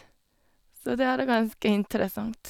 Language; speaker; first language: Norwegian; non-native, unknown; Korean